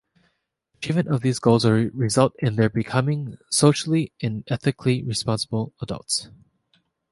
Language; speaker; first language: English; native; English